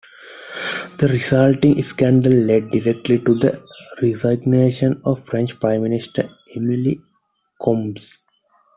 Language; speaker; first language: English; non-native, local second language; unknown